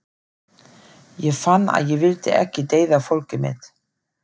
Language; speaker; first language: Icelandic; non-native, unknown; German